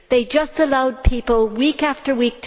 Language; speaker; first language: English; native; English